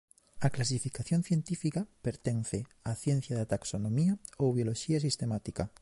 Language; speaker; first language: Galician; native; Galician